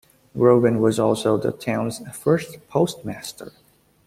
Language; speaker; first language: English; native; English